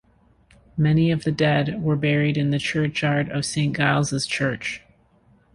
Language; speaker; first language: English; native; English